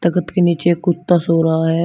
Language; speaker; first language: Hindi; native; Hindi